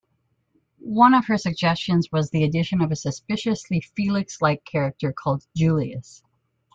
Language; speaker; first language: English; native; English